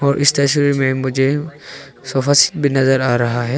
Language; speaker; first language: Hindi; non-native, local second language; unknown